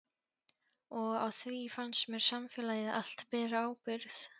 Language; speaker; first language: Icelandic; non-native, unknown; Polish